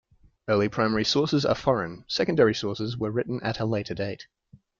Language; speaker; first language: English; native; English